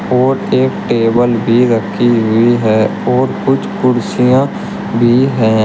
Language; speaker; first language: Hindi; native; Hindi